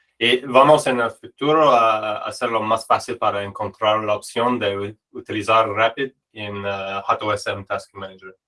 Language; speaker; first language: Spanish; non-native, fluent; English